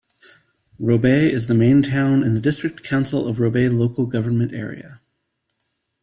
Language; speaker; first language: English; native; English